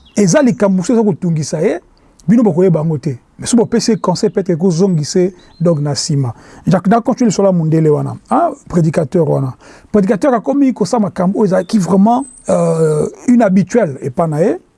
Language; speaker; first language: Lingala; native; Lingala